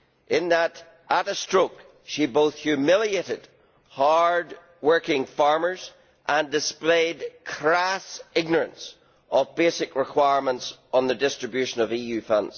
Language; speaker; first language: English; native; English